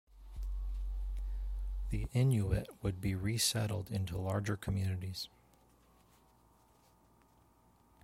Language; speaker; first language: English; native; English